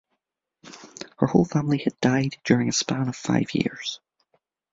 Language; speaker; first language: English; native; English